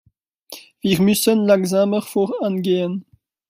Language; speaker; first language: German; non-native, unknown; French